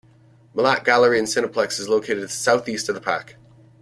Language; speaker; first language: English; native; English